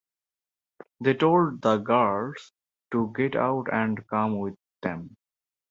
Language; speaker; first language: English; non-native, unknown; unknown